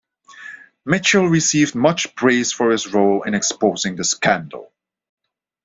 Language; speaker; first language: English; non-native, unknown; Dutch